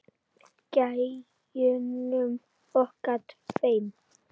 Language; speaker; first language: Icelandic; native; Icelandic